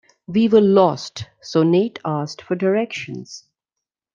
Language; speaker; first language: English; non-native, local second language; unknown